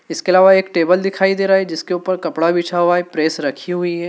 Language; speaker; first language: Hindi; native; Hindi